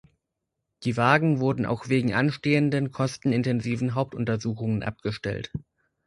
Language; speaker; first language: German; native; German